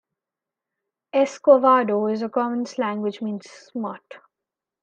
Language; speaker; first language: English; non-native, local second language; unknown